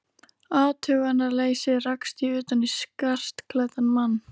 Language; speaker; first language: Icelandic; native; Icelandic